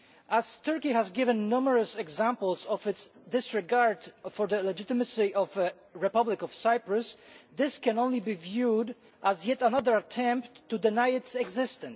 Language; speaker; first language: English; non-native, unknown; Polish